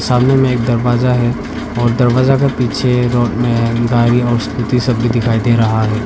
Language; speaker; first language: Hindi; non-native, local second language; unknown